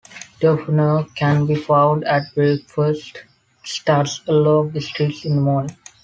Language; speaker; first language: English; non-native, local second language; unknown